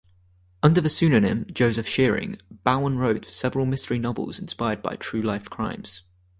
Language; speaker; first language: English; native; English